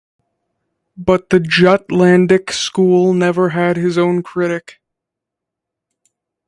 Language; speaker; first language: English; native; English